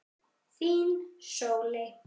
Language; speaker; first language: Icelandic; native; Icelandic